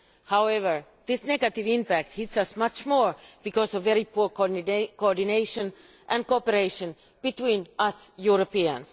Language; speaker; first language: English; non-native, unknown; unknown